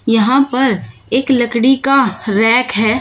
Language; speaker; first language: Hindi; native; Hindi